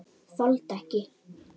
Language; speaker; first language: Icelandic; native; Icelandic